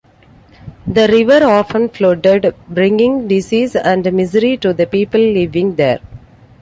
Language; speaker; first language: English; non-native, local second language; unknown